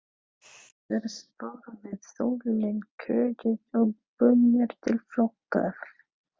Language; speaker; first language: Icelandic; non-native, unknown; Filipino